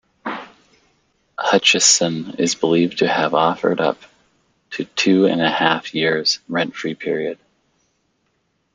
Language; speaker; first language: English; native; English